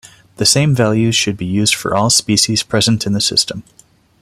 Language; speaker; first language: English; non-native, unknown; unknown